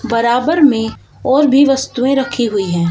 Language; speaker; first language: Hindi; native; Hindi